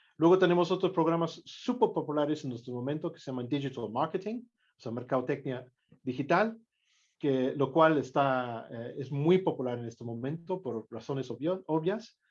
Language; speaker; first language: Spanish; non-native, fluent; English